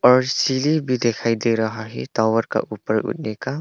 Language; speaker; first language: Hindi; early bilingual, other home language; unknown